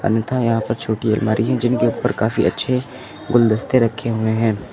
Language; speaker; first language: Hindi; native; Hindi